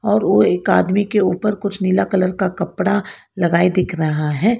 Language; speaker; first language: Hindi; non-native, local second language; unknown